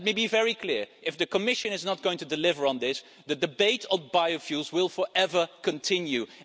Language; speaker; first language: English; non-native, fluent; Dutch